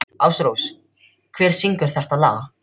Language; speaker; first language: Icelandic; non-native, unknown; Filipino